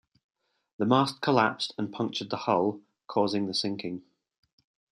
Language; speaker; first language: English; native; English